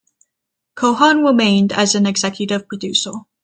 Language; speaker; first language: English; native; English